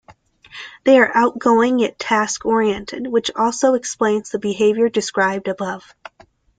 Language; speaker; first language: English; native; English